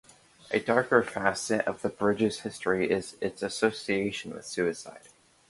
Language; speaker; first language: English; native; English